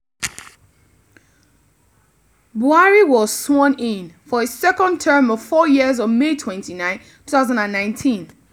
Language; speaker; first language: English; non-native, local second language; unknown